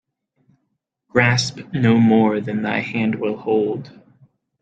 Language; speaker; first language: English; native; English